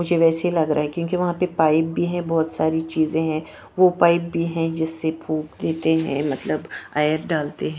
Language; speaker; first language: Hindi; non-native, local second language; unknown